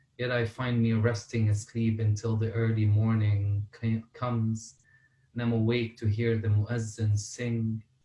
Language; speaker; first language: English; non-native, fluent; Arabic